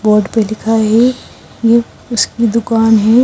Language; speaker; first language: Hindi; non-native, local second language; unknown